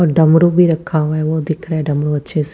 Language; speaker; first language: Hindi; non-native, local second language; Punjabi